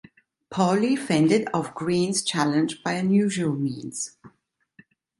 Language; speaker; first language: English; non-native, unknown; Italian